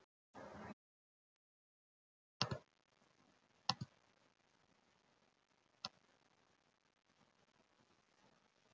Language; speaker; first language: Icelandic; non-native, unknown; German